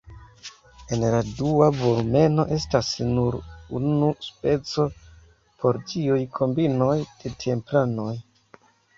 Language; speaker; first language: Esperanto; non-native, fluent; Kinyarwanda